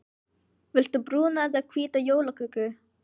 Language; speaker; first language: Icelandic; non-native, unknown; Filipino